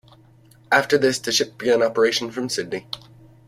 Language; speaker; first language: English; native; English